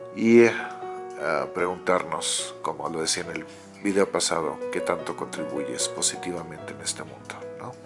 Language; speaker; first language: Spanish; native; Spanish